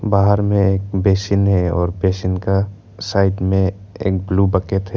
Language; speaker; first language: Hindi; non-native, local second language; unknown